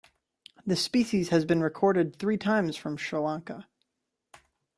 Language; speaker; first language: English; native; English